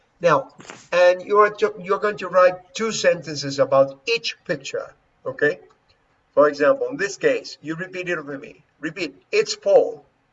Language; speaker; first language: English; non-native, fluent; Spanish